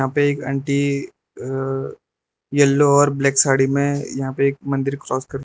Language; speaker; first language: Hindi; early bilingual, other home language; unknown